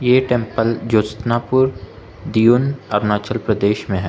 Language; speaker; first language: Hindi; non-native, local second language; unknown